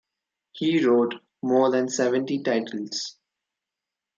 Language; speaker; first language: English; non-native, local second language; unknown